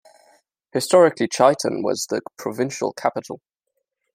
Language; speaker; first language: English; non-native, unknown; German